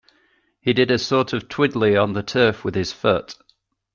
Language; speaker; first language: English; native; English